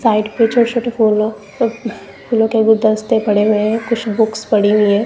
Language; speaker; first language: Hindi; non-native, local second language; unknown